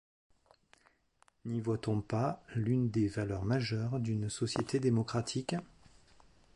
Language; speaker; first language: French; native; French